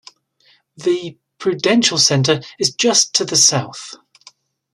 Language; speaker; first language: English; native; English